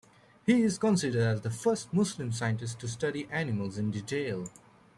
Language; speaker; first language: English; native; English